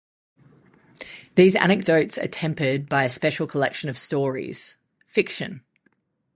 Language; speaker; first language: English; native; English